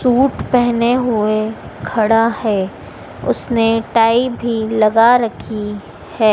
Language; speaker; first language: Hindi; native; Hindi